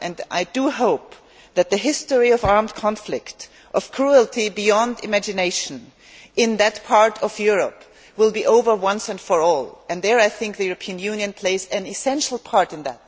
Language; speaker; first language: English; non-native, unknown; German